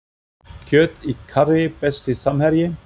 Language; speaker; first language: Icelandic; non-native, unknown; German